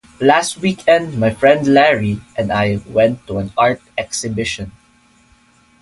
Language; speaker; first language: English; non-native, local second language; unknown